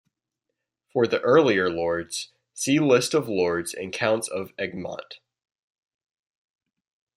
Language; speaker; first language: English; native; English